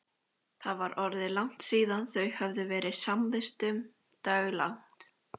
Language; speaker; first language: Icelandic; native; Icelandic